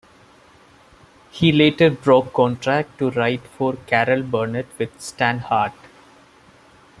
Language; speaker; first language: English; non-native, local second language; Malayalam